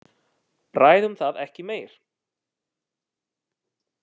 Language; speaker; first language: Icelandic; non-native, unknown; Italian